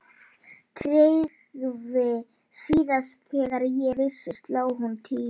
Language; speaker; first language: Icelandic; non-native, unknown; Polish